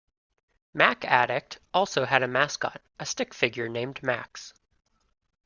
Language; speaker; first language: English; native; English